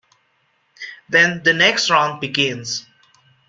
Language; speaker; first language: English; non-native, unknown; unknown